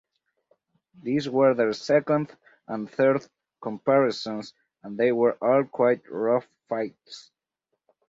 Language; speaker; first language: English; native; English